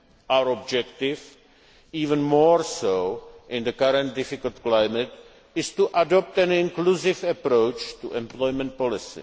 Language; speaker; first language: English; non-native, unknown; Czech